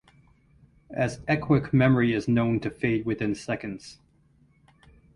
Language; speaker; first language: English; native; English